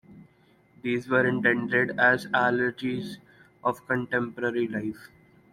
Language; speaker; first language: English; non-native, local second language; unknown